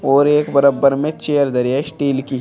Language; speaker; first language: Hindi; native; Hindi